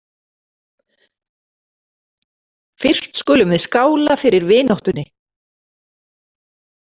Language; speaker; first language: Icelandic; native; Icelandic